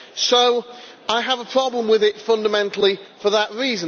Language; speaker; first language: English; native; English